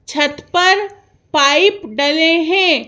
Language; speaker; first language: Hindi; native; Hindi